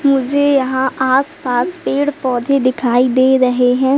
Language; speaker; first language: Hindi; native; Hindi